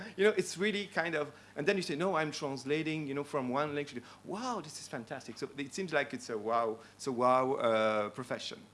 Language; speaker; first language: English; non-native, fluent; French